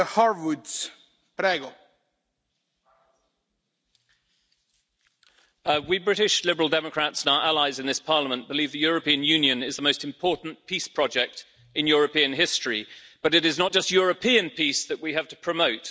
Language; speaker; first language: English; native; English